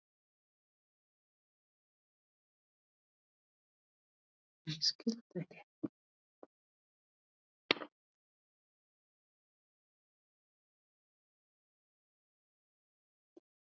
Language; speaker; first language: Icelandic; non-native, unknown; Filipino